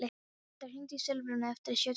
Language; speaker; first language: Icelandic; non-native, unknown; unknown